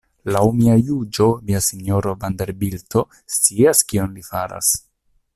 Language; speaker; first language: Esperanto; non-native, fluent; Italian